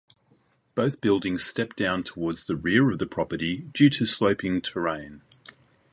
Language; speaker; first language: English; native; English